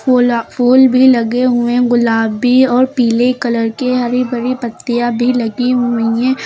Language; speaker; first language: Hindi; native; Hindi